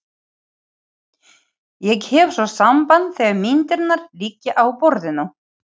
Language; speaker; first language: Icelandic; non-native, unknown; Ukrainian